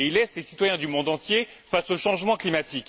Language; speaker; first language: French; native; French